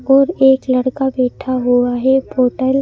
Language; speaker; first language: Hindi; native; Hindi